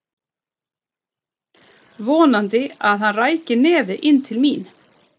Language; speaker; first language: Icelandic; non-native, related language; Swedish